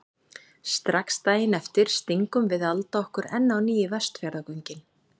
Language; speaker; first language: Icelandic; native; Icelandic